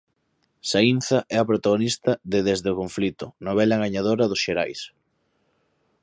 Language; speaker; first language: Galician; native; Galician